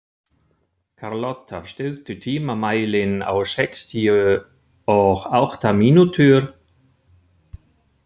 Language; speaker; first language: Icelandic; non-native, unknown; German